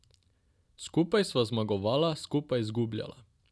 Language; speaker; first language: Slovenian; non-native, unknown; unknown